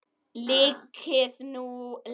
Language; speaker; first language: Icelandic; native; Icelandic